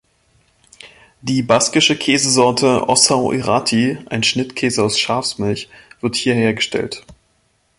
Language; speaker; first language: German; native; German